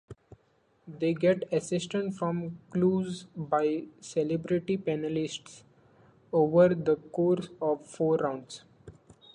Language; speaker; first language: English; non-native, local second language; Marathi